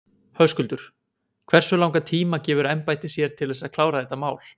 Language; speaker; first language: Icelandic; native; Icelandic